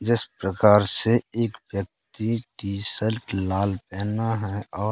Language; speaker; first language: Hindi; native; Hindi